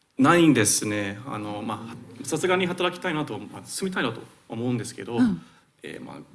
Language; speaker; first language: Japanese; non-native, fluent; Finnish